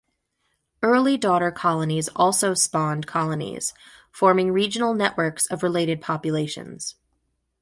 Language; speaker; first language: English; native; English